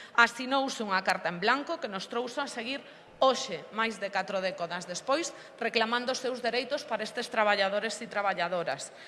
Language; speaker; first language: Galician; native; Galician